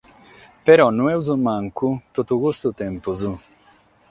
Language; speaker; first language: Sardinian; non-native, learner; Catalan